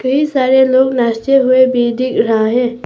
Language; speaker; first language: Hindi; early bilingual, other home language; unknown